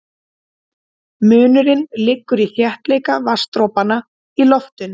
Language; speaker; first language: Icelandic; native; Icelandic